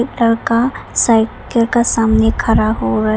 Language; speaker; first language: Hindi; non-native, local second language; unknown